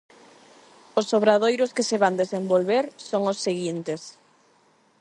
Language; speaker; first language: Galician; non-native, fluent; Spanish